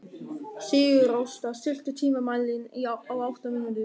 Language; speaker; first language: Icelandic; non-native, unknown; German